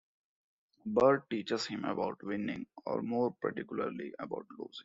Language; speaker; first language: English; non-native, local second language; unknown